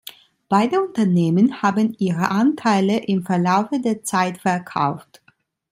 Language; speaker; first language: German; non-native, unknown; Italian